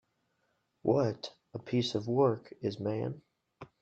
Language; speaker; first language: English; native; English